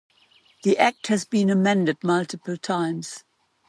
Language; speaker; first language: English; non-native, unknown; German